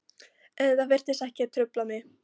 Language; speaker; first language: Icelandic; non-native, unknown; Polish